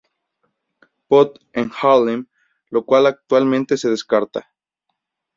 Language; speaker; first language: Spanish; native; Spanish